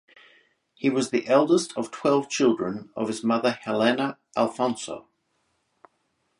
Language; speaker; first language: English; native; English